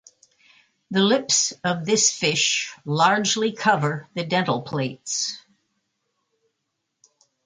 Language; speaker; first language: English; native; English